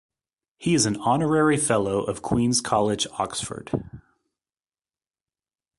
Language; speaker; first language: English; native; English